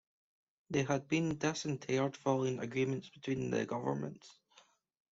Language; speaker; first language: English; native; English